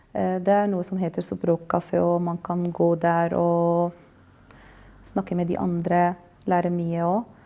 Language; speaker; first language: Norwegian; non-native, fluent; Arabic